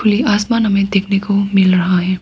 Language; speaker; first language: Hindi; non-native, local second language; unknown